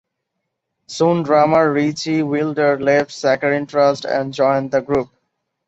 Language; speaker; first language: English; non-native, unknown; Bangla